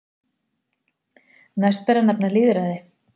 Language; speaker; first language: Icelandic; native; Icelandic